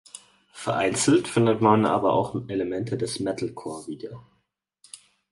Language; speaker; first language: German; native; German